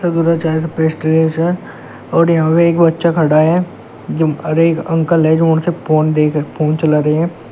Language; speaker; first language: Hindi; native; Hindi